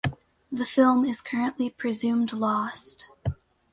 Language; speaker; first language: English; native; English